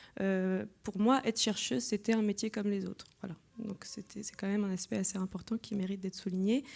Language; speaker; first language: French; native; French